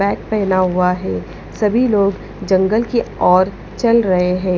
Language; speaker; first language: Hindi; non-native, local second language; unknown